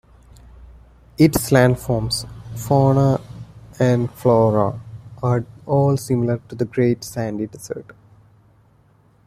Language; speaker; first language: English; non-native, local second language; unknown